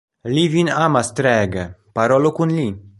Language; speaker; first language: Esperanto; non-native, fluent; Polish